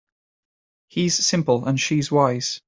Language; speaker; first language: English; native; English